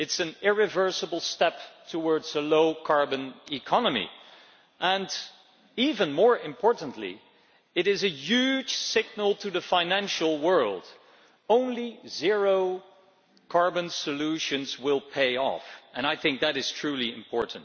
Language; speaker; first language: English; non-native, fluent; Dutch